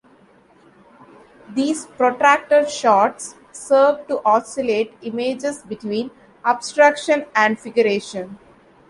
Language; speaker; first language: English; non-native, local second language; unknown